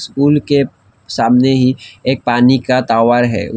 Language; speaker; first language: Hindi; non-native, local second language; Assamese